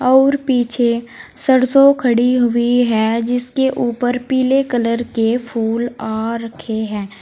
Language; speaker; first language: Hindi; native; Hindi